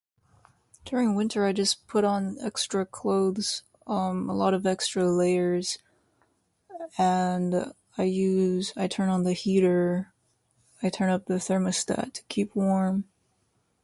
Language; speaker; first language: English; native; English